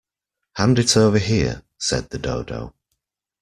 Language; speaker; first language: English; native; English